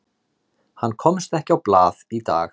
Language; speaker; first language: Icelandic; native; Icelandic